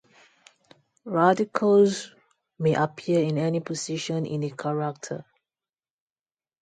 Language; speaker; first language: English; non-native, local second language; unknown